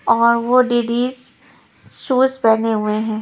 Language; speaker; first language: Hindi; non-native, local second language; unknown